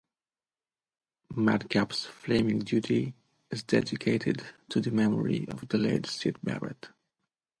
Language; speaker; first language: English; non-native, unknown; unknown